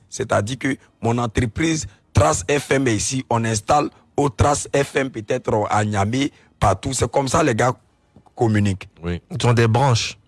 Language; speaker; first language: French; non-native, local second language; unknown